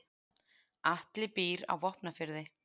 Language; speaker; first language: Icelandic; native; Icelandic